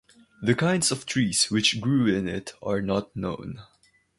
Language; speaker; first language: English; non-native, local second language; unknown